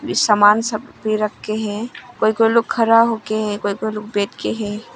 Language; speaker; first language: Hindi; non-native, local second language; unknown